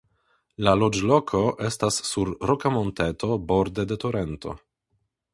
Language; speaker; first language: Esperanto; non-native, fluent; Polish